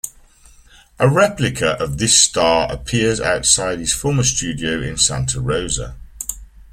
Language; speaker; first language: English; native; English